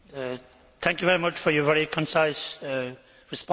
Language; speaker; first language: English; native; English